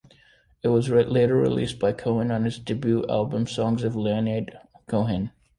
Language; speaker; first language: English; native; English